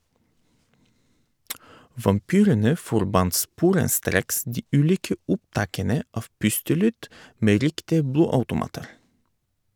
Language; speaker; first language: Norwegian; non-native, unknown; Bulgarian